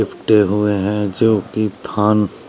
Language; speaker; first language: Hindi; native; Hindi